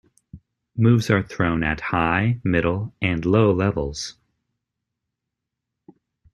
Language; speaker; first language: English; native; English